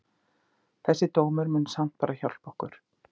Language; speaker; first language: Icelandic; native; Icelandic